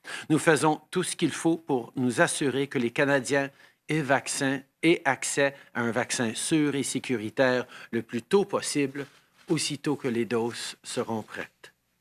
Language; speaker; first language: French; early bilingual, heritage; French